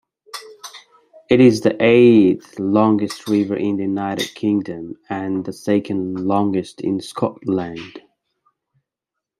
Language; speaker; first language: English; native; English